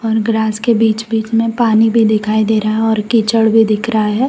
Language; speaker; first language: Hindi; non-native, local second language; Gujarati